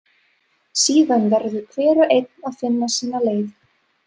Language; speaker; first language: Icelandic; non-native, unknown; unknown